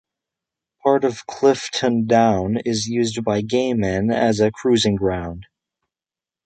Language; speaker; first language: English; native; English